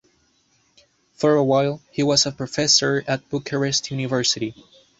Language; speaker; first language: English; native; English